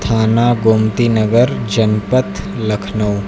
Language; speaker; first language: Hindi; native; Hindi